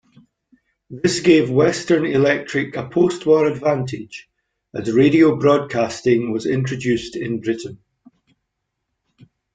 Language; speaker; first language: English; native; English